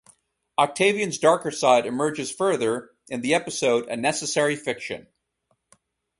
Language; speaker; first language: English; native; English